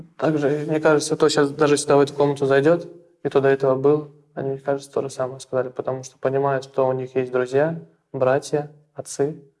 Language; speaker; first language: Russian; native; Russian